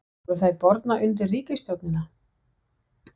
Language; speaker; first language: Icelandic; non-native, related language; Danish